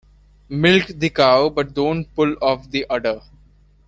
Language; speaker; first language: English; non-native, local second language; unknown